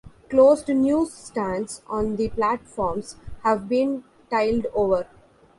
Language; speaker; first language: English; non-native, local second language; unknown